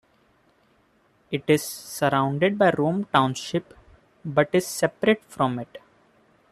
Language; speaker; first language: English; non-native, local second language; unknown